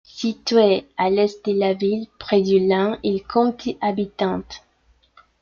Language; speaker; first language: French; non-native, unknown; Spanish